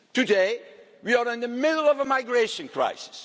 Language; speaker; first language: English; non-native, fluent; Dutch